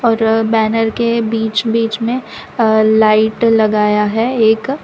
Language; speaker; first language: Hindi; non-native, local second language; Gujarati